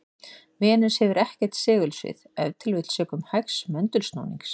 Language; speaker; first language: Icelandic; native; Icelandic